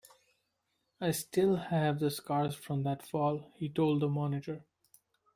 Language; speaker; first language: English; non-native, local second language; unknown